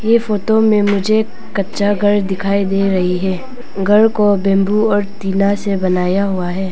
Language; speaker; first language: Hindi; non-native, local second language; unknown